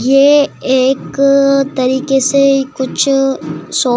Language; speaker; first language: Hindi; native; Hindi